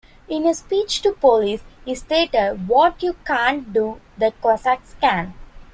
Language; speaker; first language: English; non-native, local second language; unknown